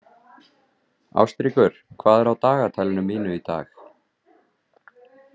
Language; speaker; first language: Icelandic; native; Icelandic